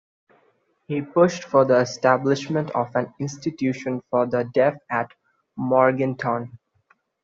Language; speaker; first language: English; non-native, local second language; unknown